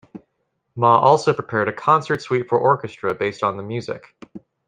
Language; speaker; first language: English; native; English